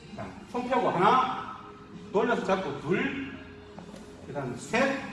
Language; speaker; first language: Korean; native; Korean